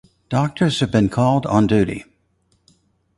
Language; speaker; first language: English; native; English